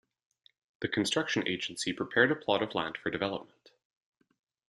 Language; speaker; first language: English; native; English